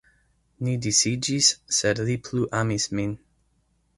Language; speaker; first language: Esperanto; non-native, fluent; English